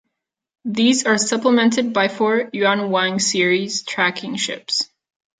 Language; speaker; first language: English; non-native, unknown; Catalan